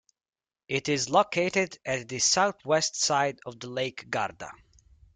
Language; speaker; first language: English; native; English